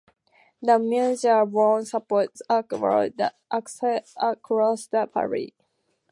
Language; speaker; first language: English; native; English